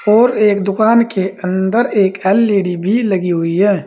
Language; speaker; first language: Hindi; native; Hindi